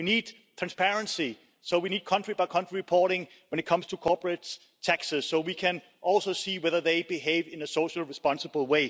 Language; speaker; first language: English; non-native, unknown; Danish